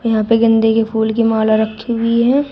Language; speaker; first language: Hindi; native; Hindi